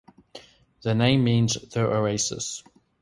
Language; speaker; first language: English; native; English